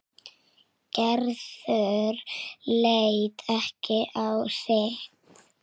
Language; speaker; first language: Icelandic; native; Icelandic